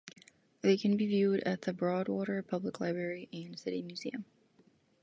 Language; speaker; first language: English; native; English